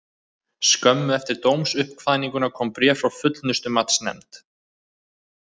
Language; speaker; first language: Icelandic; native; Icelandic